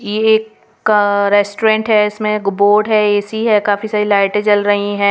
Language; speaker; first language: Hindi; non-native, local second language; Punjabi